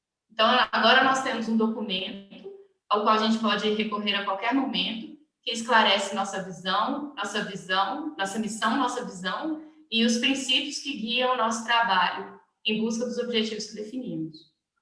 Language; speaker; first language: Portuguese; native; Portuguese